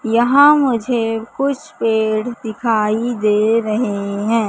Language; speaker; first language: Hindi; native; Hindi